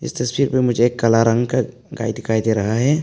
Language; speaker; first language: Hindi; non-native, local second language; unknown